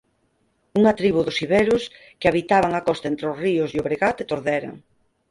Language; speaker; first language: Galician; native; Galician